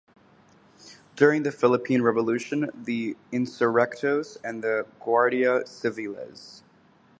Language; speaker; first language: English; native; English